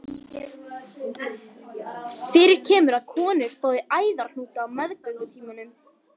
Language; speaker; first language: Icelandic; native; Icelandic